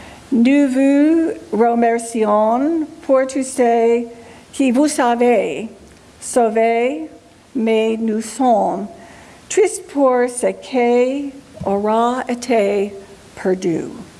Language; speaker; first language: French; non-native, learner; English